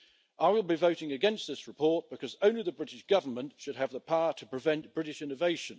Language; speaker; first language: English; native; English